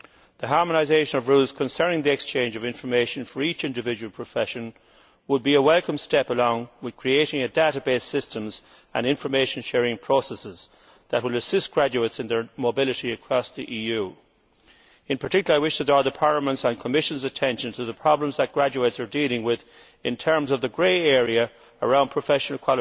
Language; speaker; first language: English; native; English